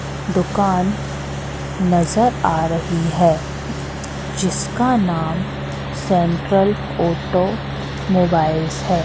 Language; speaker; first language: Hindi; native; Hindi